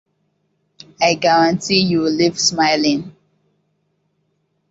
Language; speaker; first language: English; non-native, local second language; Hausa